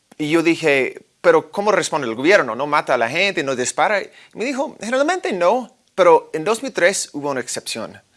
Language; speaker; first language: Spanish; non-native, fluent; English